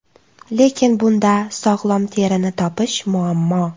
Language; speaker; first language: Uzbek; native; Uzbek